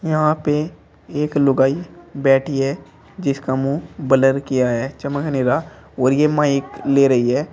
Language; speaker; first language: Hindi; native; Hindi